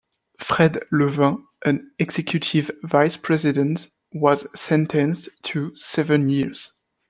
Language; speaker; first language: English; non-native, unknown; French